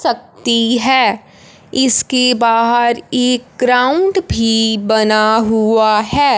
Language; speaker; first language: Hindi; non-native, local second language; Punjabi